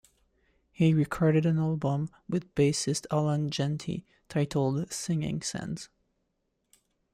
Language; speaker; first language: English; native; English